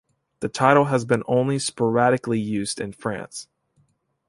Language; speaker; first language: English; native; English